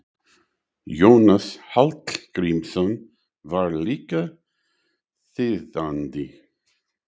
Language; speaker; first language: Icelandic; non-native, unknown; English